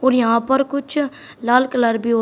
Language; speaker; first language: Hindi; native; Hindi